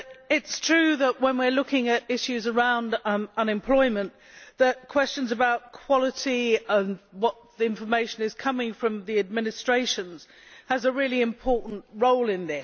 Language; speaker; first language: English; native; English